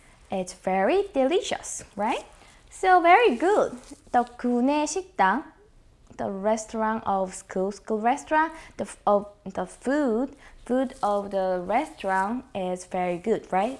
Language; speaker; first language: English; non-native, fluent; Korean